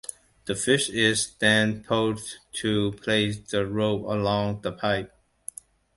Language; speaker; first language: English; non-native, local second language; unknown